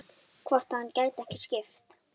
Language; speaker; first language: Icelandic; native; Icelandic